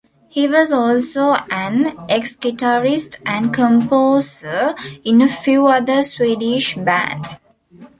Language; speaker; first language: English; non-native, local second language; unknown